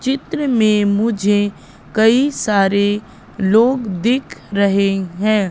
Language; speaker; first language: Hindi; native; Hindi